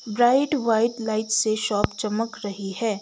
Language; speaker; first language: Hindi; non-native, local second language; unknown